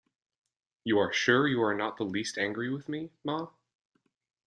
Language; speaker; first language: English; native; English